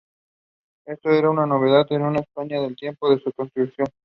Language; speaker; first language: English; non-native, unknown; Spanish